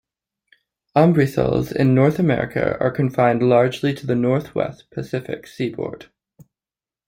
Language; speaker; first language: English; native; English